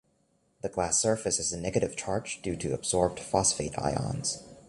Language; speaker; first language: English; native; English